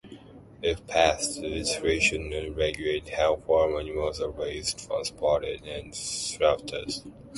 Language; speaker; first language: English; non-native, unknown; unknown